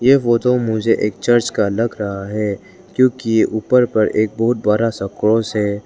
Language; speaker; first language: Hindi; non-native, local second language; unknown